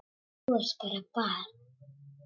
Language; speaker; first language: Icelandic; non-native, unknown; Czech